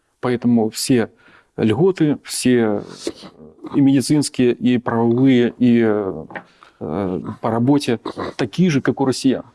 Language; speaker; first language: Russian; native; Russian